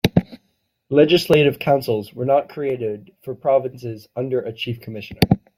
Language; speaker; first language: English; native; English